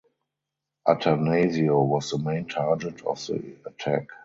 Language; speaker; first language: English; non-native, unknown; German